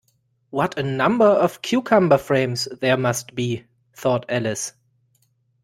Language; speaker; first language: English; non-native, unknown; German